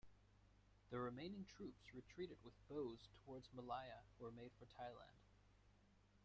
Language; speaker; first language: English; native; English